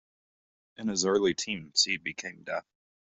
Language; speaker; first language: English; native; English